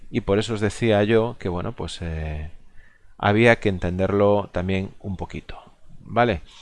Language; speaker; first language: Spanish; non-native, local second language; Galician